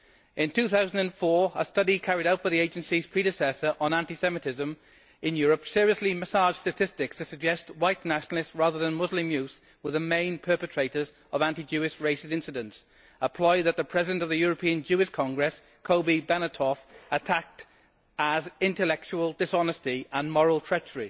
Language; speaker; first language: English; native; English